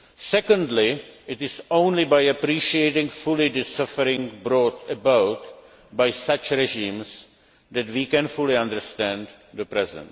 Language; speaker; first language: English; non-native, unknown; Czech